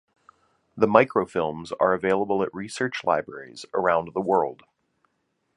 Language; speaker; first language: English; native; English